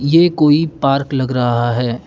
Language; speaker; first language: Hindi; non-native, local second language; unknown